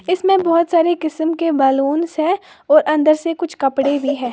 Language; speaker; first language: Hindi; native; Hindi